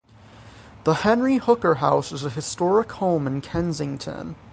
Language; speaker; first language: English; native; English